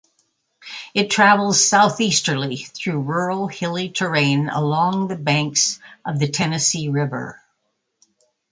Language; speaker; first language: English; native; English